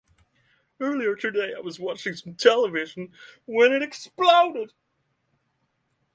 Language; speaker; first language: English; non-native, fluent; Norwegian